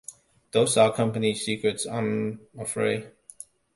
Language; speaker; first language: English; non-native, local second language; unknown